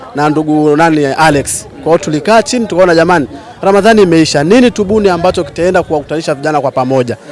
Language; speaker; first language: Swahili; native; Swahili